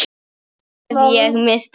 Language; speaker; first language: Icelandic; non-native, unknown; Polish